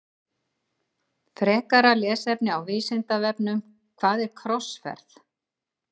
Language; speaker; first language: Icelandic; native; Icelandic